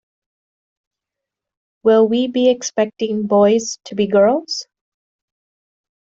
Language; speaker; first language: English; native; English